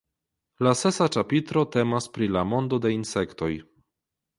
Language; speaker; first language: Esperanto; non-native, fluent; Polish